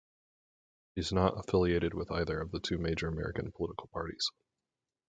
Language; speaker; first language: English; native; English